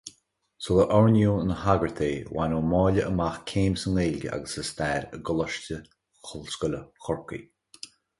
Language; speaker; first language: Irish; native; Irish